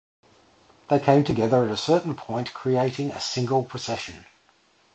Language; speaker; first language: English; native; English